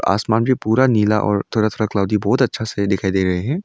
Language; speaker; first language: Hindi; non-native, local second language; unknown